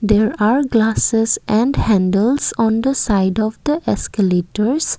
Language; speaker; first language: English; non-native, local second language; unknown